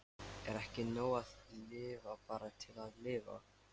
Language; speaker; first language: Icelandic; non-native, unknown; Lithuanian